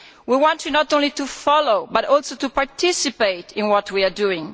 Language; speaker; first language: English; non-native, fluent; Italian